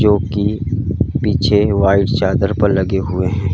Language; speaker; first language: Hindi; native; Hindi